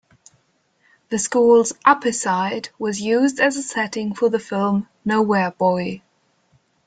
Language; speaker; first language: English; non-native, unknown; German